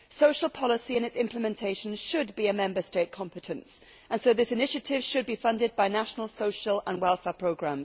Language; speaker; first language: English; native; English